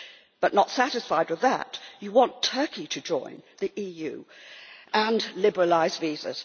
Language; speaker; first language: English; native; English